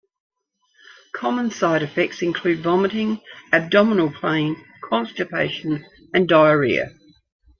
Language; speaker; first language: English; native; English